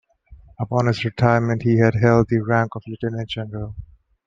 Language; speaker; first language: English; non-native, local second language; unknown